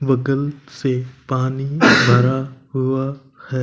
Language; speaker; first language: Hindi; non-native, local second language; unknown